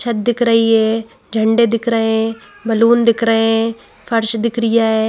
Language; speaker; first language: Hindi; native; Hindi